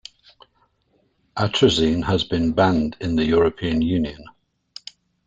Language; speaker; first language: English; native; English